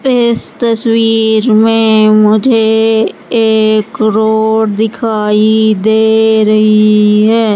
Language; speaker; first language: Hindi; native; Hindi